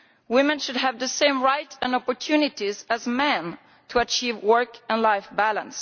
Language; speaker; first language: English; non-native, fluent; Italian